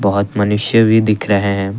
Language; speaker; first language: Hindi; non-native, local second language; Assamese